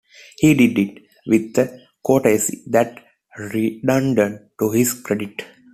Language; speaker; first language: English; non-native, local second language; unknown